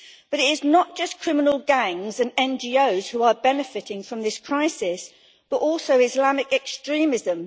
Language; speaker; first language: English; native; English